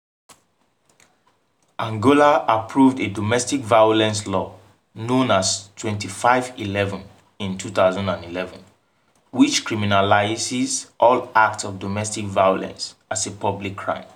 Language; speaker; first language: English; non-native, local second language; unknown